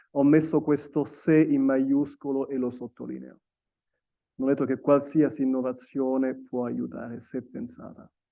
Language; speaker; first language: Italian; non-native, fluent; French